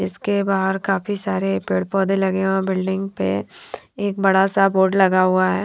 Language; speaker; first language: Hindi; non-native, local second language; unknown